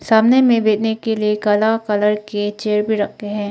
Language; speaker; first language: Hindi; non-native, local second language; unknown